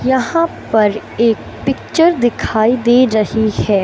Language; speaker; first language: Hindi; native; Hindi